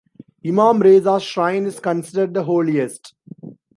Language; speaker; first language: English; non-native, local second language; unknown